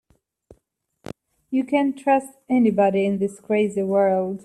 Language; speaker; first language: English; native; English